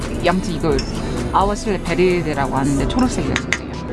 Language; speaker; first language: Korean; native; Korean